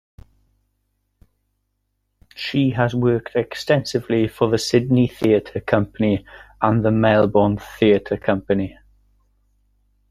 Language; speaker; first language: English; native; English